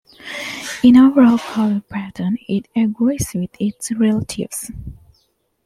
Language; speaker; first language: English; non-native, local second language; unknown